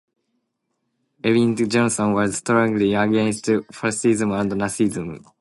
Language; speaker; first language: English; non-native, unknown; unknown